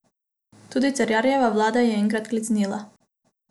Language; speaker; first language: Slovenian; non-native, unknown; Macedonian